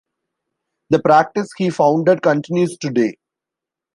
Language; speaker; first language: English; non-native, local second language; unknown